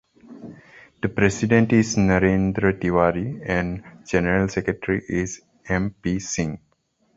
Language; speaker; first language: English; non-native, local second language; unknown